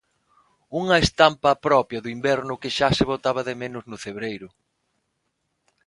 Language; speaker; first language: Galician; non-native, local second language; Spanish